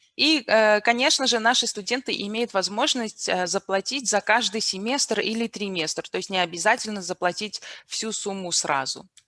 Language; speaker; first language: Russian; non-native, local second language; Armenian